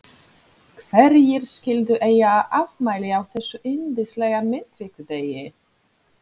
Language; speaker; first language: Icelandic; non-native, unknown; Polish